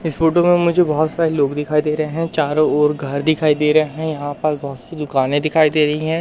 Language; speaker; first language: Hindi; native; Hindi